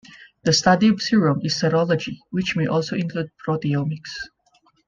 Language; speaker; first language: English; non-native, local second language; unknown